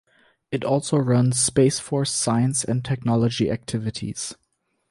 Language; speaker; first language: English; non-native, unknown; German